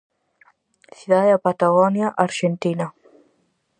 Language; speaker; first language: Galician; native; Galician